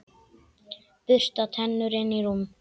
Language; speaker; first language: Icelandic; native; Icelandic